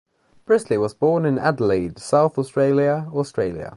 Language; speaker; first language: English; native; English